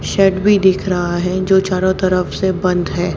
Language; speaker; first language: Hindi; native; Hindi